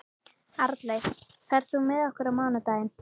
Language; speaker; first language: Icelandic; native; Icelandic